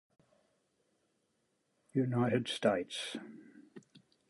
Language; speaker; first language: English; native; English